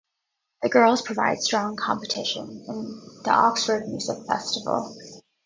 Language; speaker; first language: English; native; English